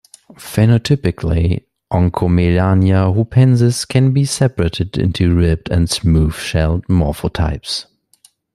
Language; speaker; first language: English; non-native, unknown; German